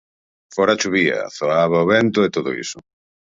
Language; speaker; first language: Galician; native; Galician